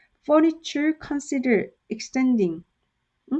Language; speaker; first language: English; non-native, fluent; Korean